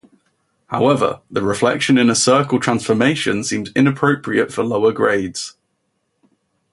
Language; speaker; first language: English; native; English